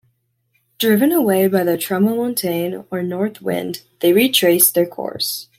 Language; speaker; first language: English; native; English